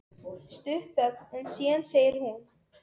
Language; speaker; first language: Icelandic; non-native, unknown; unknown